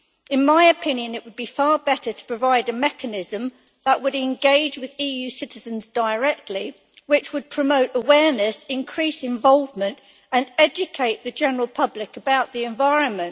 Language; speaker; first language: English; native; English